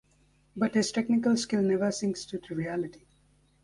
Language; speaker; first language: English; native; English